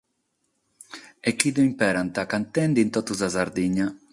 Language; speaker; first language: Sardinian; non-native, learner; Catalan